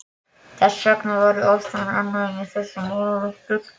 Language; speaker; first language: Icelandic; non-native, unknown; Polish